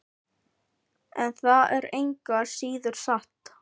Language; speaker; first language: Icelandic; non-native, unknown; Filipino